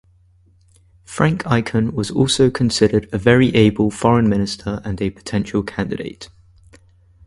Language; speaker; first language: English; native; English